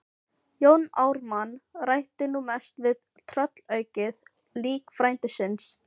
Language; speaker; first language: Icelandic; non-native, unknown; Filipino